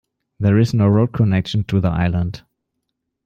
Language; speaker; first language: English; non-native, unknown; German